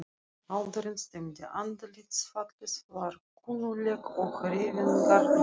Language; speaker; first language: Icelandic; non-native, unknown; Russian